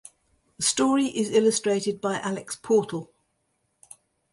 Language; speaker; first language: English; native; English